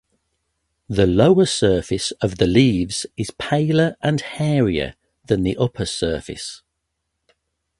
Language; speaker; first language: English; native; English